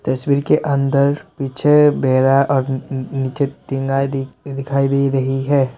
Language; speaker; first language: Hindi; non-native, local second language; Assamese